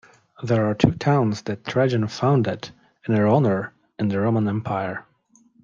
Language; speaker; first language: English; non-native, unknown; Polish